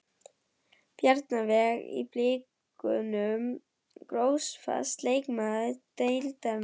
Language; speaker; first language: Icelandic; non-native, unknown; German